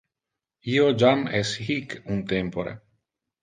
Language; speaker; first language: Interlingua; non-native, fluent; Italian